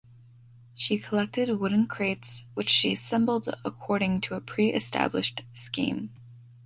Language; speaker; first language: English; native; English